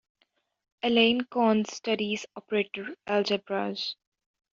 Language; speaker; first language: English; native; English